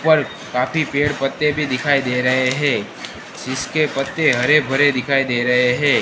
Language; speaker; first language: Hindi; non-native, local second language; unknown